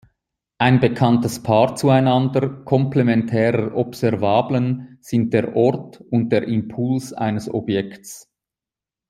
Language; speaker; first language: German; native; German